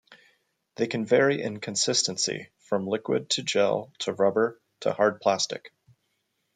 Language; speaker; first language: English; native; English